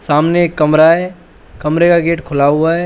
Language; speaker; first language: Hindi; native; Hindi